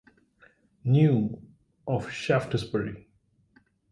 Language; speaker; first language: English; non-native, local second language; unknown